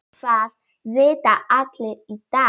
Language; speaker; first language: Icelandic; non-native, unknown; Polish